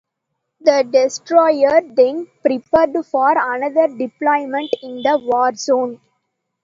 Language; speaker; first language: English; non-native, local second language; Tamil